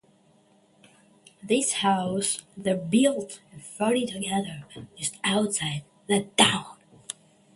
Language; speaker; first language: English; non-native, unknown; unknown